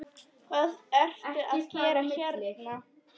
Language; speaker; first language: Icelandic; non-native, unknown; Polish